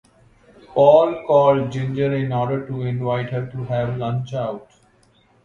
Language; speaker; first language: English; non-native, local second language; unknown